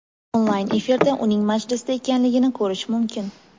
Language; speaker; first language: Uzbek; native; Uzbek